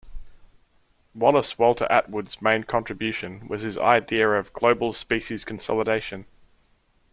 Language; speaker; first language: English; native; English